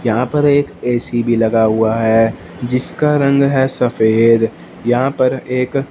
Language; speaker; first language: Hindi; non-native, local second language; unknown